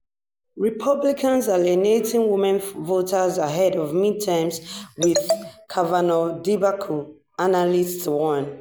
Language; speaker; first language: English; non-native, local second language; Yoruba